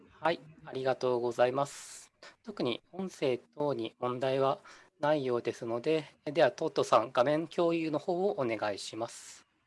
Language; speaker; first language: Japanese; native; Japanese